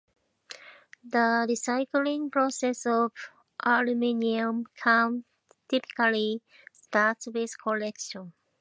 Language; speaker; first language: English; non-native, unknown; Japanese